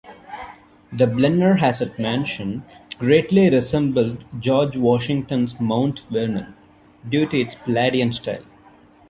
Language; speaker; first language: English; non-native, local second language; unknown